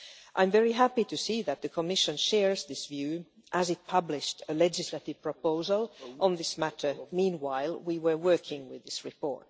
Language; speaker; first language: English; non-native, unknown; Finnish